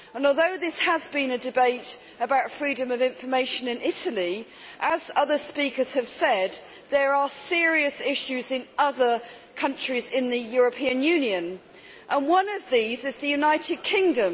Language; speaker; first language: English; native; English